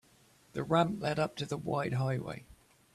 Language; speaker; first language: English; native; English